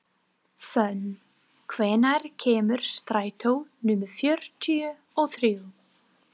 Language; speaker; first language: Icelandic; non-native, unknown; English